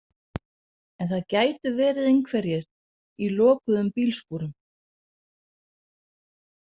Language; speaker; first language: Icelandic; non-native, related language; Danish